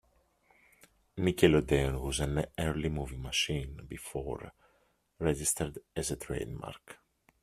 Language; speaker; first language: English; non-native, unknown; French